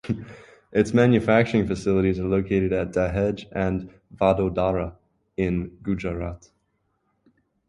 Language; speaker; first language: English; native; English